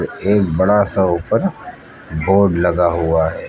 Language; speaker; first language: Hindi; native; Hindi